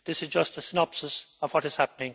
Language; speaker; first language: English; native; English